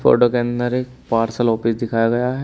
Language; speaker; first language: Hindi; native; Hindi